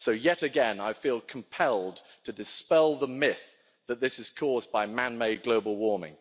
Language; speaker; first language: English; native; English